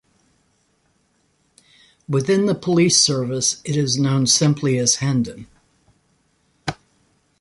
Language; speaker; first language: English; native; English